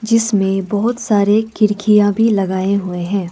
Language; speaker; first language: Hindi; non-native, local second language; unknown